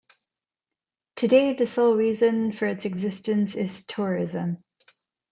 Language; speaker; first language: English; non-native, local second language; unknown